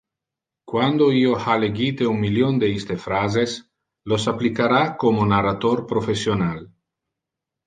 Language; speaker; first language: Interlingua; non-native, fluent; Italian